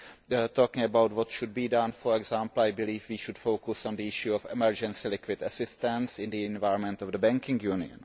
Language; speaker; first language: English; non-native, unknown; Czech